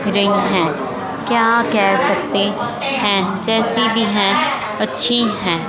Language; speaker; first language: Hindi; non-native, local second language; Punjabi